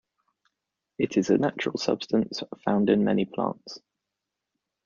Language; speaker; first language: English; native; English